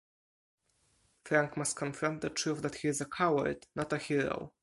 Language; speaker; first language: English; non-native, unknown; Polish